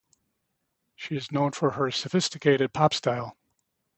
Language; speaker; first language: English; native; English